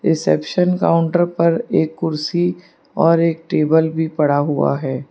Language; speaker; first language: Hindi; non-native, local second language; Gujarati